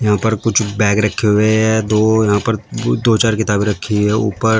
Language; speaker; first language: Hindi; native; Hindi